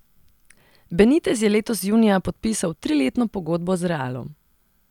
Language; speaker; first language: Slovenian; non-native, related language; Serbian